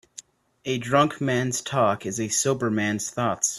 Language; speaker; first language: English; native; English